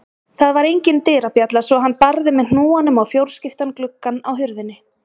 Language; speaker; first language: Icelandic; native; Icelandic